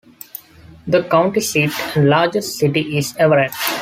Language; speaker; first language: English; non-native, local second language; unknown